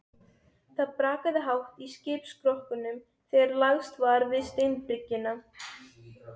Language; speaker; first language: Icelandic; non-native, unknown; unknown